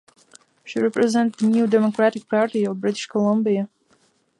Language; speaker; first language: English; non-native, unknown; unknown